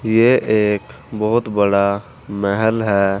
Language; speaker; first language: Hindi; native; Hindi